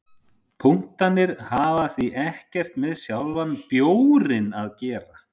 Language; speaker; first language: Icelandic; native; Icelandic